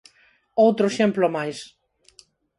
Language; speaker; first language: Galician; non-native, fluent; Spanish